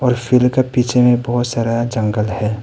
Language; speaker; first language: Hindi; early bilingual, other home language; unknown